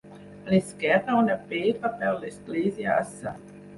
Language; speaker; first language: Catalan; non-native, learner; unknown